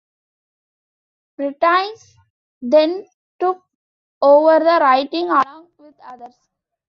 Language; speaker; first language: English; non-native, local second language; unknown